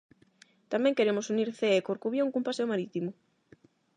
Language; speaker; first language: Galician; non-native, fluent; Spanish